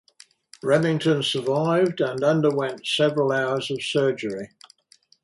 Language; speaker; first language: English; native; English